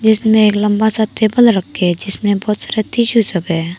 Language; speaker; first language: Hindi; non-native, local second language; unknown